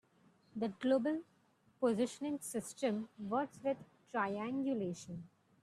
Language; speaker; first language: English; non-native, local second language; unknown